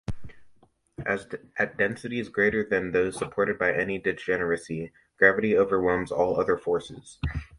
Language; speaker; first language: English; native; English